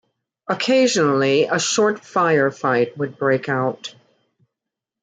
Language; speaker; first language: English; native; English